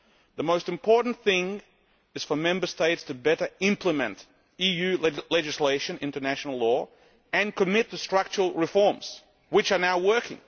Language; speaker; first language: English; non-native, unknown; Lithuanian